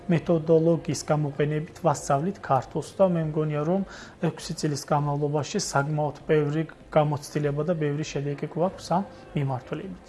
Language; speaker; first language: Georgian; non-native, local second language; Azerbaijani